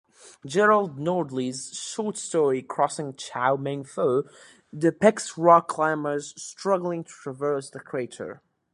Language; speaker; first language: English; native; English